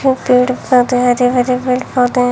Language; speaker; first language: Hindi; native; Hindi